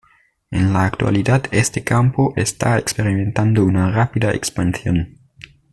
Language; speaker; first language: Spanish; native; Spanish